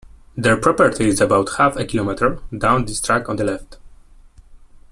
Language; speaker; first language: English; non-native, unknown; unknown